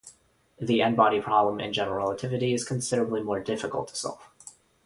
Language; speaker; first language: English; non-native, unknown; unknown